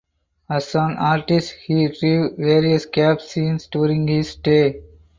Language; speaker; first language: English; non-native, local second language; Tamil